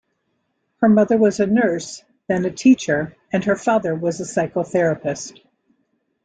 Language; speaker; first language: English; native; English